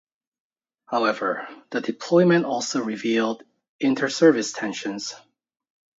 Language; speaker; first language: English; non-native, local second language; Korean